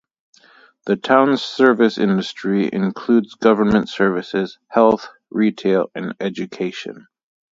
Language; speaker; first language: English; native; English